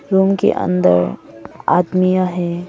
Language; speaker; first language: Hindi; non-native, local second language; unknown